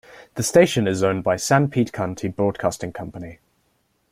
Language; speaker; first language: English; native; English